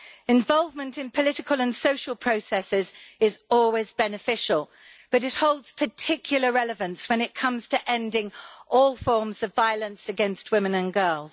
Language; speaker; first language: English; native; English